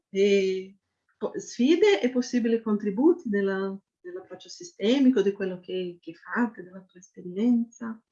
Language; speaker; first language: Italian; non-native, fluent; Portuguese